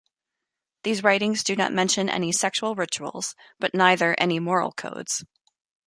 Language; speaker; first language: English; native; English